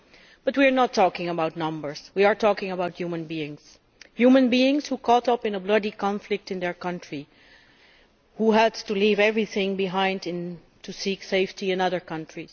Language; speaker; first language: English; non-native, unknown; Dutch